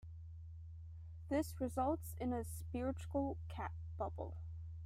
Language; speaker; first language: English; native; English